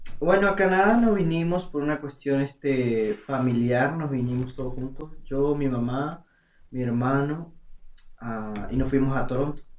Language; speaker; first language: Spanish; native; Spanish